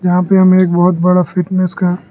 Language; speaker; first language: Hindi; non-native, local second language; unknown